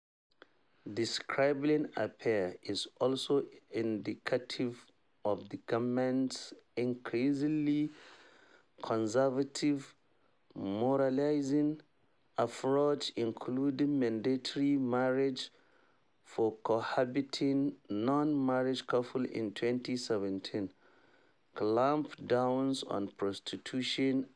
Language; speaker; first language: English; non-native, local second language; Hausa